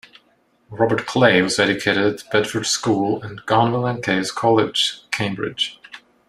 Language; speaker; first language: English; non-native, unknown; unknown